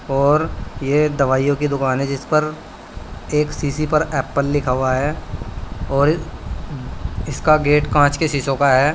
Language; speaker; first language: Hindi; native; Hindi